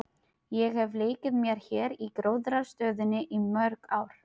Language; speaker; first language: Icelandic; non-native, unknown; Filipino